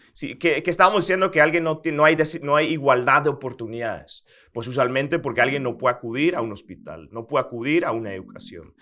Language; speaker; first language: Spanish; non-native, fluent; Dutch